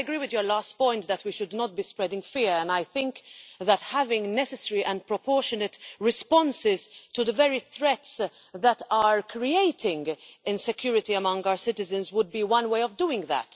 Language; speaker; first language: English; non-native, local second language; Maltese